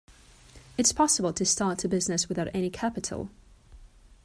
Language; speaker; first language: English; non-native, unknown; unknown